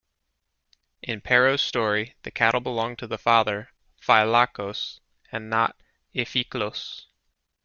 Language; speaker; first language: English; native; English